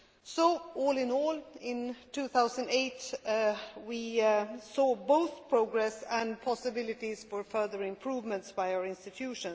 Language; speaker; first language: English; non-native, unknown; Swedish